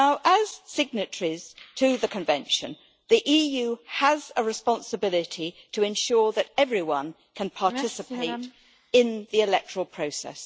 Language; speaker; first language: English; native; English